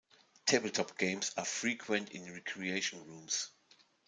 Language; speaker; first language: English; non-native, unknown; German